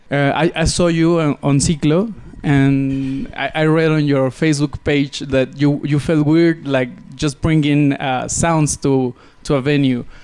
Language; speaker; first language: English; non-native, fluent; Spanish